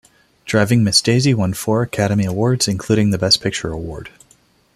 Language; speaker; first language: English; non-native, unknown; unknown